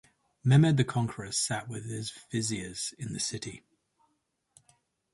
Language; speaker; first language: English; native; English